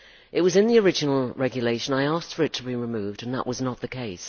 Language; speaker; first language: English; native; English